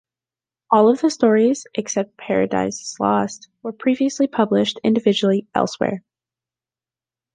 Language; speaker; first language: English; native; English